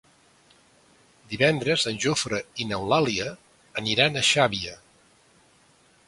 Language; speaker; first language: Catalan; native; Catalan